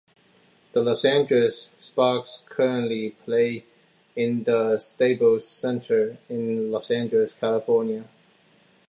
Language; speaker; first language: English; non-native, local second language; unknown